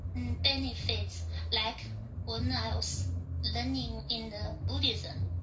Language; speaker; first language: English; non-native, fluent; Chinese